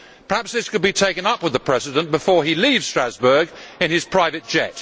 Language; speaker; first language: English; native; English